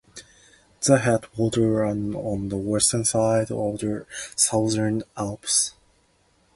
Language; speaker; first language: English; non-native, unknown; Japanese